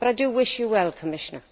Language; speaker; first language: English; native; English